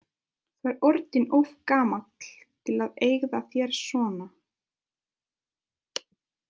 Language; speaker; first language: Icelandic; non-native, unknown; Italian